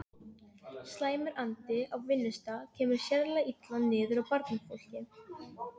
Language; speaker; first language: Icelandic; non-native, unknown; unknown